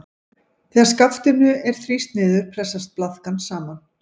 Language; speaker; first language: Icelandic; native; Icelandic